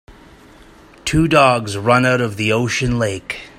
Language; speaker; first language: English; native; English